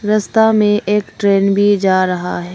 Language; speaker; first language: Hindi; non-native, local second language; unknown